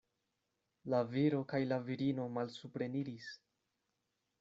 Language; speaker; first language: Esperanto; non-native, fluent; Spanish